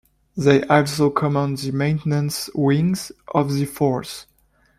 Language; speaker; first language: English; non-native, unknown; French